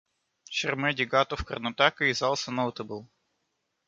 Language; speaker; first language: English; non-native, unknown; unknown